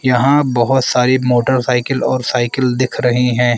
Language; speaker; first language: Hindi; non-native, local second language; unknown